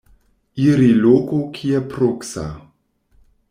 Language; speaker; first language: Esperanto; non-native, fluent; German